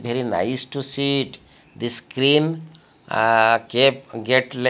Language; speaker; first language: English; non-native, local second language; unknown